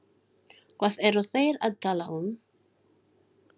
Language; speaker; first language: Icelandic; non-native, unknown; Filipino